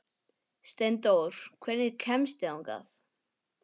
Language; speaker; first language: Icelandic; non-native, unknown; English